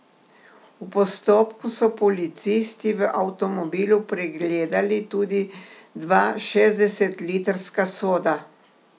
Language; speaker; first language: Slovenian; native; Slovenian